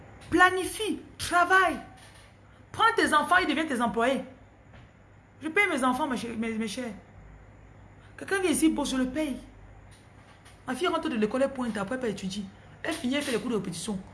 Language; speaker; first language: French; non-native, local second language; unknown